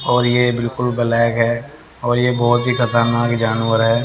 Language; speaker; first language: Hindi; native; Hindi